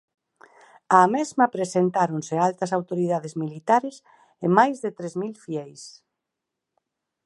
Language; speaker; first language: Galician; native; Galician